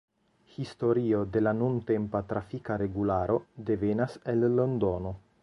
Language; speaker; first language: Esperanto; non-native, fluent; Italian